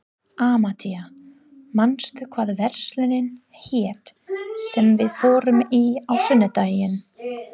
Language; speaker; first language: Icelandic; non-native, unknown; English